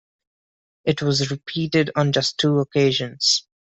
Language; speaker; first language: English; non-native, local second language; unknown